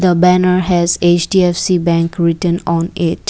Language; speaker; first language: English; non-native, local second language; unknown